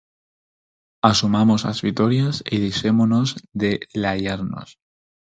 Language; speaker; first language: Galician; non-native, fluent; Spanish